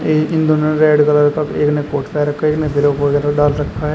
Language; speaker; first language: Hindi; native; Hindi